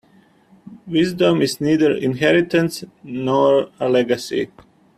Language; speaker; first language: English; native; English